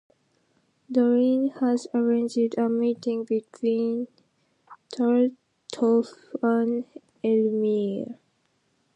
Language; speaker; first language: English; non-native, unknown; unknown